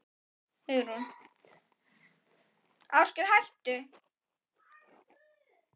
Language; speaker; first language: Icelandic; native; Icelandic